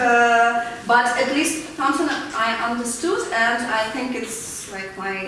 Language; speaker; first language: English; non-native, learner; Ukrainian